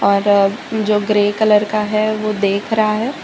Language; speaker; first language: Hindi; non-native, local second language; Gujarati